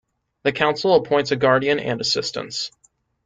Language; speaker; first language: English; native; English